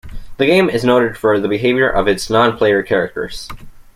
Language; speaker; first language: English; native; English